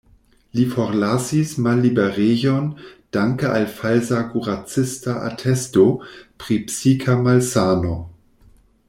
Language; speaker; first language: Esperanto; non-native, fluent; German